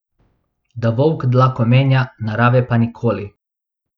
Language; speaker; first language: Slovenian; non-native, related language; Bosnian